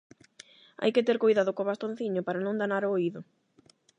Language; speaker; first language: Galician; non-native, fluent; Spanish